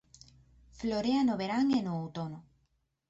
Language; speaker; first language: Galician; native; Galician